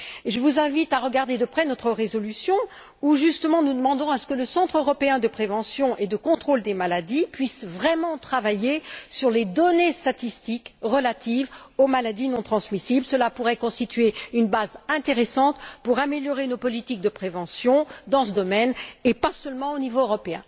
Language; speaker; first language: French; native; French